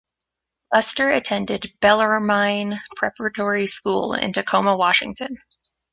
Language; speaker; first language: English; native; English